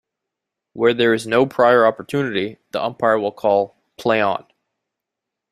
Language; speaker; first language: English; native; English